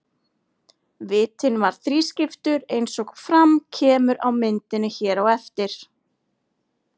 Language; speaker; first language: Icelandic; native; Icelandic